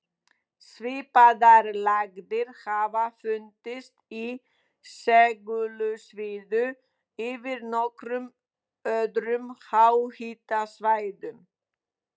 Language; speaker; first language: Icelandic; non-native, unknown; Polish